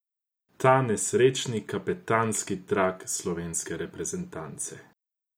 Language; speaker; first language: Slovenian; non-native, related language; Croatian